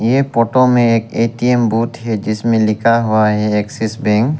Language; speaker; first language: Hindi; non-native, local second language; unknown